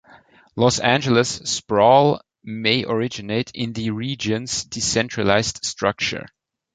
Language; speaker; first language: English; non-native, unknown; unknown